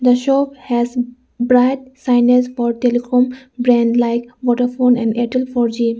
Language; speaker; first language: English; non-native, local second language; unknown